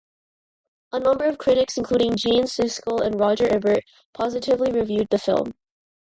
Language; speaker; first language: English; non-native, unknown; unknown